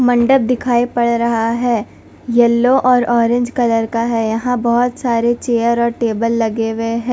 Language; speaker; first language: Hindi; non-native, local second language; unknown